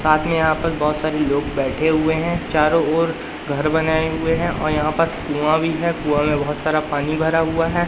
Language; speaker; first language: Hindi; native; Hindi